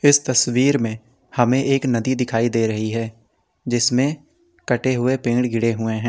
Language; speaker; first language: Hindi; native; Hindi